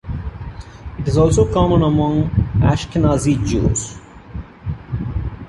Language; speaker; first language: English; non-native, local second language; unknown